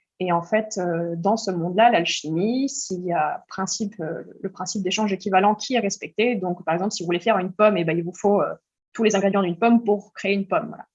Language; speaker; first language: French; early bilingual, heritage; French